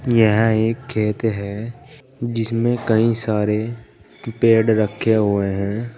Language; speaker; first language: Hindi; native; Hindi